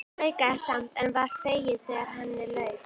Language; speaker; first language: Icelandic; native; Icelandic